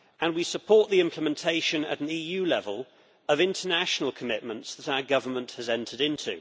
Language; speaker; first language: English; native; English